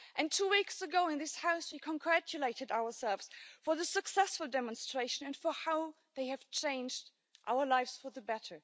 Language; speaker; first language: English; non-native, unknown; German